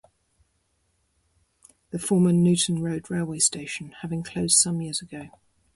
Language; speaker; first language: English; native; English